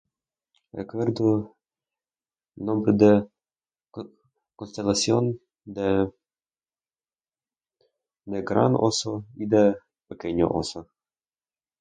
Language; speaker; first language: Spanish; non-native, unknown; Russian